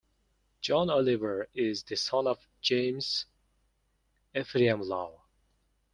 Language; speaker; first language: English; non-native, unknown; Mongolian